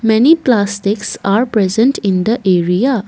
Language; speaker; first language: English; non-native, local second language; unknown